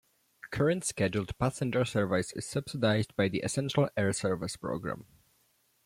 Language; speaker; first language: English; non-native, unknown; Polish